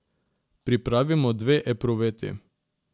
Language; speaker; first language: Slovenian; non-native, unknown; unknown